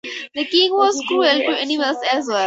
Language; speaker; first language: English; native; English